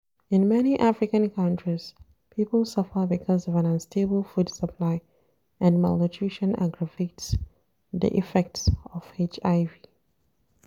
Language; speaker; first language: English; non-native, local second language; Hausa